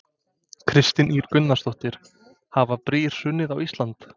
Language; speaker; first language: Icelandic; non-native, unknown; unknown